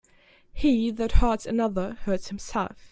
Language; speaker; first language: English; non-native, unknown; German